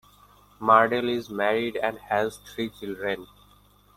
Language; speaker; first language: English; non-native, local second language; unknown